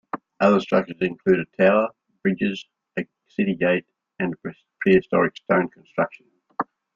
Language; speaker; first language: English; native; English